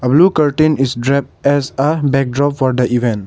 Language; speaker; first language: English; non-native, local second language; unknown